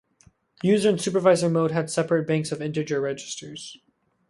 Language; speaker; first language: English; native; English